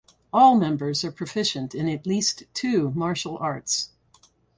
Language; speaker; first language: English; native; English